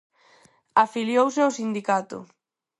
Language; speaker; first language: Galician; non-native, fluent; Spanish